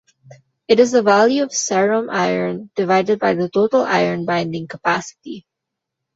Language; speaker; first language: English; non-native, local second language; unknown